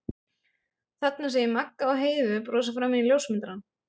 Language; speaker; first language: Icelandic; non-native, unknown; German